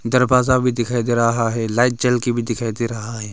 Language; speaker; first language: Hindi; early bilingual, other home language; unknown